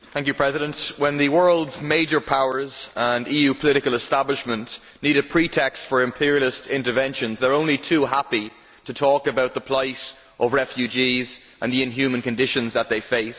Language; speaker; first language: English; native; English